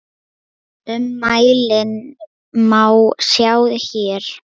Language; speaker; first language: Icelandic; non-native, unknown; Lithuanian